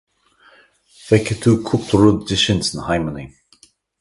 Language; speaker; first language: Irish; native; Irish